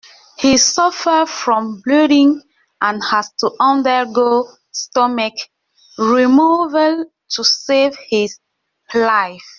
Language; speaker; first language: English; non-native, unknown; French